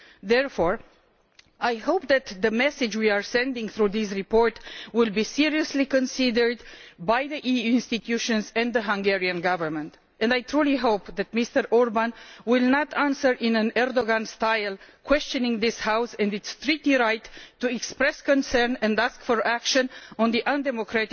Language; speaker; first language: English; non-native, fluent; Romanian